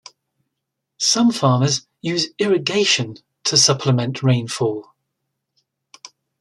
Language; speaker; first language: English; native; English